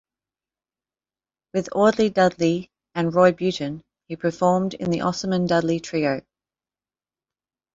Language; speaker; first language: English; native; English